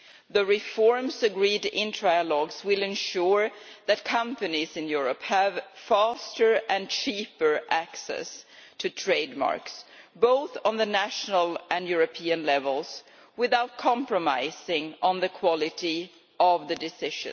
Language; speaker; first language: English; non-native, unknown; Swedish